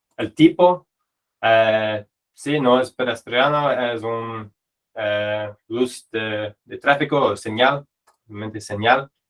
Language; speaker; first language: Spanish; non-native, fluent; English